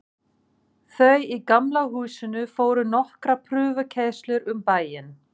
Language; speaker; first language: Icelandic; non-native, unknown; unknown